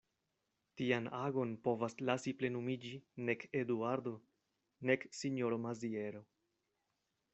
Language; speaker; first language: Esperanto; non-native, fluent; Spanish